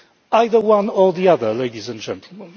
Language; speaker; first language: English; non-native, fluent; Polish